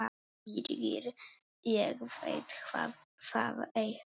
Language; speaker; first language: Icelandic; non-native, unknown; Polish